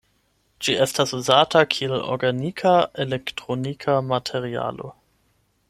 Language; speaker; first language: Esperanto; non-native, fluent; German